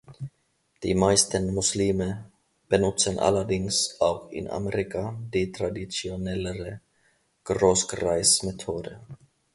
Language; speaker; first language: German; non-native, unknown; Finnish